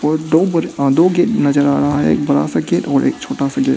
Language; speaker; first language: Hindi; non-native, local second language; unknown